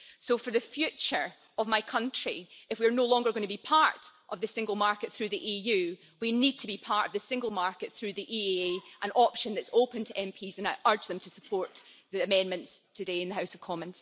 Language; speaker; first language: English; native; English